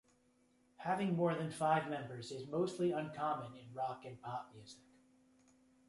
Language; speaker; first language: English; native; English